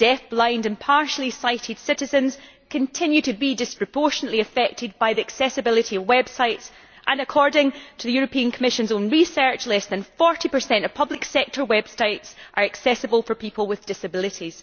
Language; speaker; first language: English; native; English